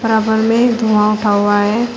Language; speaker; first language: Hindi; native; Hindi